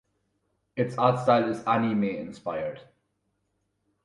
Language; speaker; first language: English; non-native, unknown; German